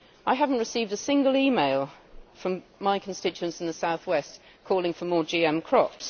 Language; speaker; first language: English; native; English